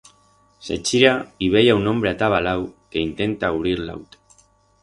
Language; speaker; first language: Aragonese; non-native, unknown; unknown